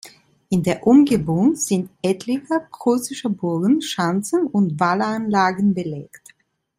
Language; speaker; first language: German; non-native, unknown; Italian